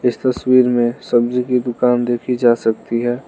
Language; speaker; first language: Hindi; non-native, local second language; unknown